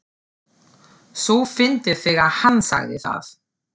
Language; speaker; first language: Icelandic; non-native, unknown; German